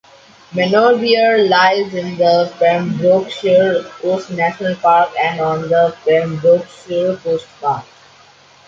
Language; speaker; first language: English; non-native, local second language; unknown